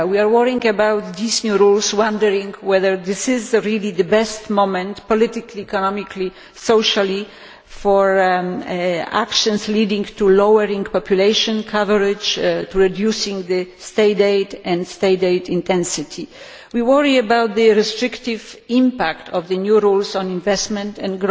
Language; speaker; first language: English; non-native, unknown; Polish